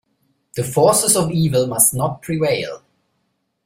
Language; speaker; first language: English; non-native, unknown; German